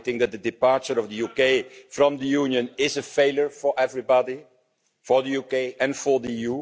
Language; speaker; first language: English; non-native, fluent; Dutch